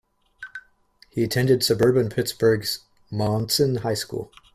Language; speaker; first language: English; native; English